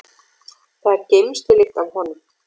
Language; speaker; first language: Icelandic; native; Icelandic